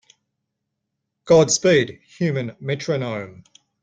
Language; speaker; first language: English; native; English